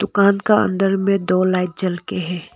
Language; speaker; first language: Hindi; non-native, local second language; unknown